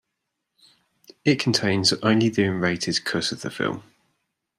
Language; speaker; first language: English; native; English